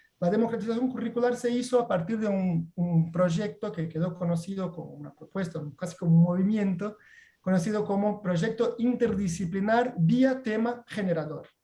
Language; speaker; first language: Spanish; non-native, related language; Portuguese